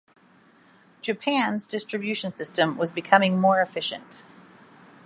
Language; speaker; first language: English; native; English